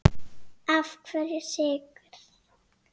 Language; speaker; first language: Icelandic; native; Icelandic